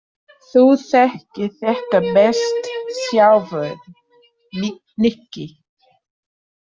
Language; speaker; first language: Icelandic; non-native, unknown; Portuguese